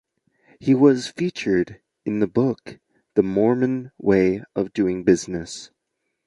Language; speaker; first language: English; native; English